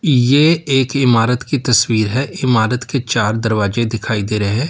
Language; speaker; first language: Hindi; native; Hindi